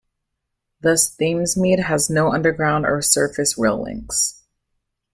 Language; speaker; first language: English; native; English